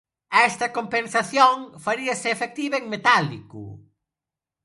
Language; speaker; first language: Galician; non-native, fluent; Spanish